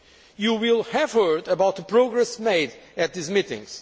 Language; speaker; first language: English; non-native, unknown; Portuguese